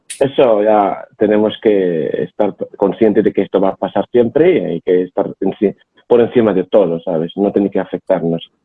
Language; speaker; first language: Spanish; non-native, fluent; Arabic